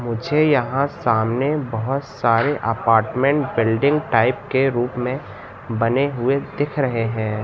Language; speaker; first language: Hindi; native; Hindi